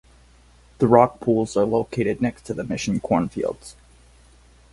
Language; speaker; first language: English; native; English